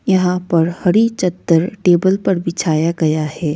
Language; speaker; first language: Hindi; non-native, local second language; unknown